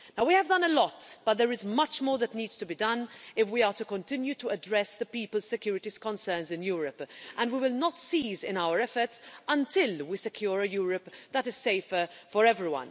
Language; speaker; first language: English; non-native, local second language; Maltese